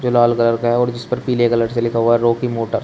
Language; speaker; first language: Hindi; native; Hindi